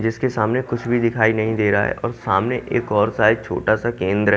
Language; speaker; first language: Hindi; native; Hindi